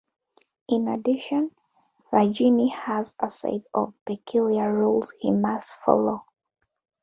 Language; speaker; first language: English; non-native, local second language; Ganda